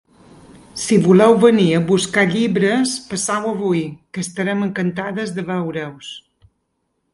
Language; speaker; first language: Catalan; native; Catalan